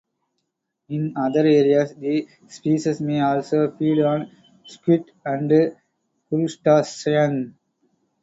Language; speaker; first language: English; non-native, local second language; Tamil